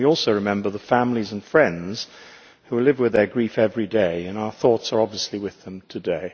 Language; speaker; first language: English; native; English